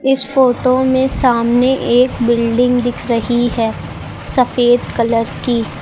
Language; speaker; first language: Hindi; native; Hindi